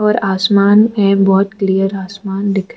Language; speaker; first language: Hindi; non-native, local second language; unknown